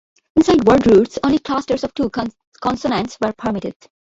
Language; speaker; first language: English; non-native, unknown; Bangla